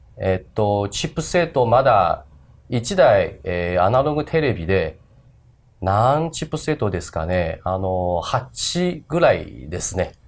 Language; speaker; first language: Japanese; non-native, fluent; Chinese